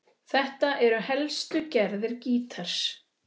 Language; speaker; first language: Icelandic; native; Icelandic